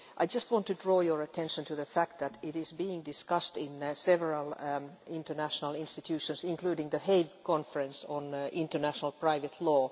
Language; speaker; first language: English; non-native, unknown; Finnish